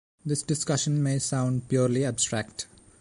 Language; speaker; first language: English; non-native, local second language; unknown